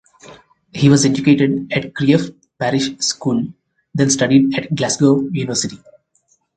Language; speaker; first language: English; non-native, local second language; Telugu